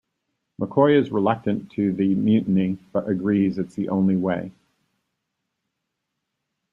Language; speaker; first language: English; native; English